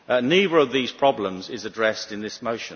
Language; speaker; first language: English; native; English